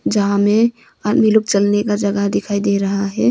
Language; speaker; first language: Hindi; non-native, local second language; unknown